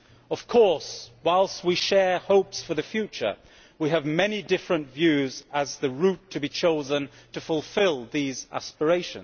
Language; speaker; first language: English; native; English